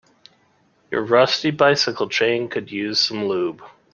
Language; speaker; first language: English; native; English